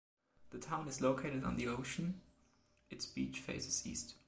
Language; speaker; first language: English; non-native, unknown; German